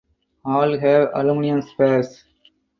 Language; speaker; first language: English; non-native, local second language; Tamil